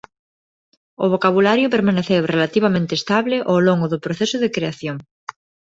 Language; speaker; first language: Galician; non-native, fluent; Spanish